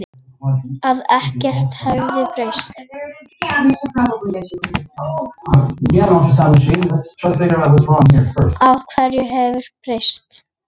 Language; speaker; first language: Icelandic; native; Icelandic